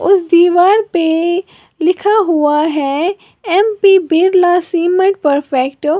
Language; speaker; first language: Hindi; native; Hindi